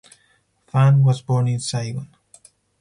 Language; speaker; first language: English; non-native, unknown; Spanish